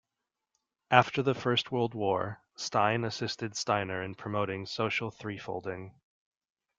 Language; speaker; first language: English; native; English